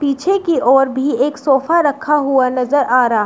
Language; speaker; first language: Hindi; native; Hindi